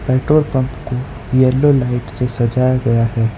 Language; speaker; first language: Hindi; non-native, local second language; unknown